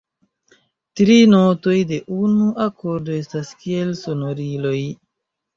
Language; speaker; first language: Esperanto; non-native, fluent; Chinese